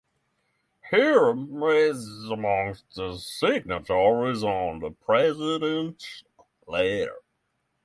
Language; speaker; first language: English; non-native, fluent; Norwegian